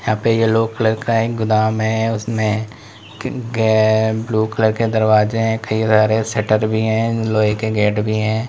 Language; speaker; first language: Hindi; native; Hindi